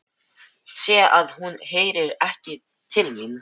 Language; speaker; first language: Icelandic; non-native, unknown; Filipino